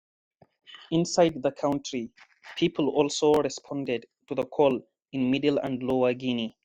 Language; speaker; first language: English; non-native, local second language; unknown